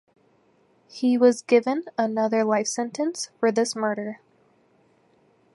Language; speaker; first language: English; native; English